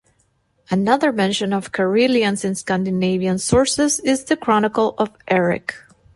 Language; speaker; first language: English; non-native, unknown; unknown